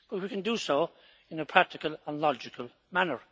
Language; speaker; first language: English; native; English